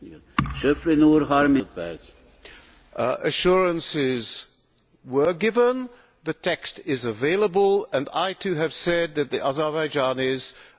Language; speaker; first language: English; non-native, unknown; Hungarian